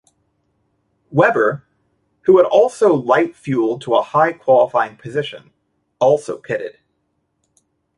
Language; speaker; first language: English; native; English